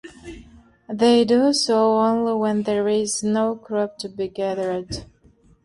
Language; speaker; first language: English; non-native, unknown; Turkmen